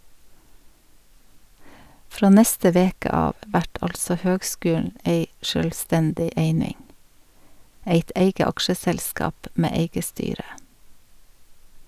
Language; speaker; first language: Norwegian; native; Norwegian